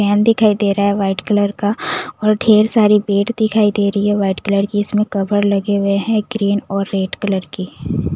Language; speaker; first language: Hindi; non-native, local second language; Punjabi